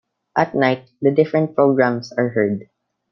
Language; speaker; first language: English; non-native, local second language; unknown